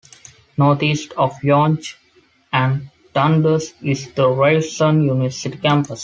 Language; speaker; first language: English; non-native, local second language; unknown